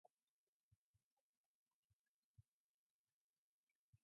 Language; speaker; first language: English; non-native, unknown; Mongolian